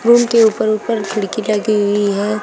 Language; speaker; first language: Hindi; native; Hindi